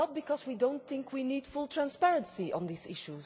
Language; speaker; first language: English; non-native, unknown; Dutch